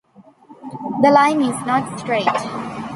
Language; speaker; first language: English; non-native, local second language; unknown